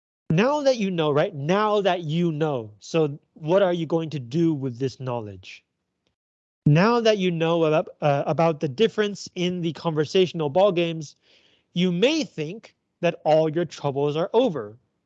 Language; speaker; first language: English; native; English